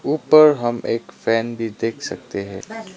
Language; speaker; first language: Hindi; non-native, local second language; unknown